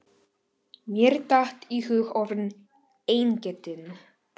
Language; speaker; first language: Icelandic; non-native, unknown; Polish